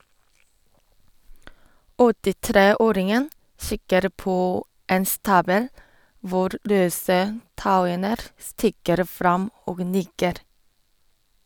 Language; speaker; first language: Norwegian; non-native, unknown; Korean